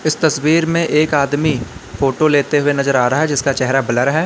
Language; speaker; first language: Hindi; native; Hindi